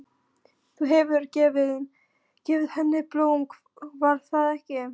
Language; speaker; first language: Icelandic; non-native, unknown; Polish